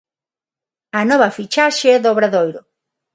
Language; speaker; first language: Galician; non-native, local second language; Spanish